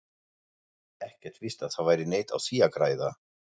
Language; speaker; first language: Icelandic; non-native, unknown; German